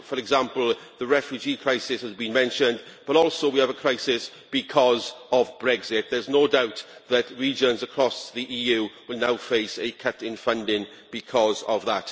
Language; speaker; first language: English; native; English